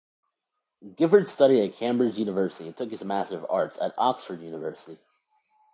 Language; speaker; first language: English; native; English